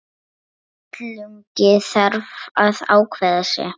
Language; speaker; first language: Icelandic; non-native, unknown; Lithuanian